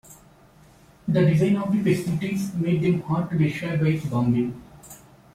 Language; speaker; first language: English; non-native, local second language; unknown